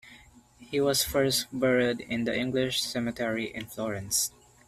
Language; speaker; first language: English; non-native, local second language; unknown